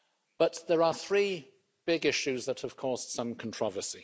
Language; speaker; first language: English; native; English